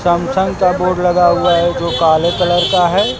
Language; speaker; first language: Hindi; native; Hindi